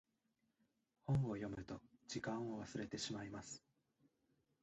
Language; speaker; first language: Japanese; native; Japanese